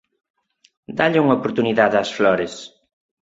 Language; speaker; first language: Galician; non-native, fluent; Spanish